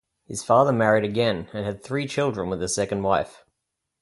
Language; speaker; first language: English; native; English